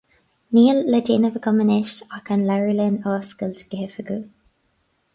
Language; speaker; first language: Irish; non-native, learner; English